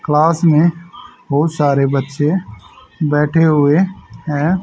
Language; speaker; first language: Hindi; native; Hindi